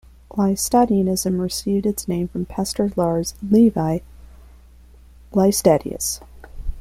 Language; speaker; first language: English; non-native, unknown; Spanish